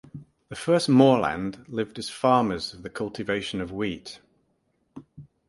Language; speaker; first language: English; native; English